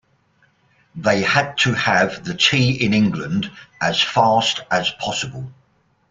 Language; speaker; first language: English; native; English